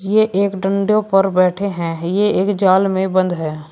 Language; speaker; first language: Hindi; native; Hindi